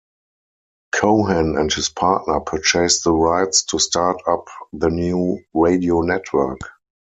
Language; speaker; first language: English; non-native, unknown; German